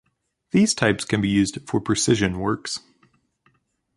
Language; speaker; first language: English; native; English